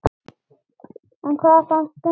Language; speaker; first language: Icelandic; native; Icelandic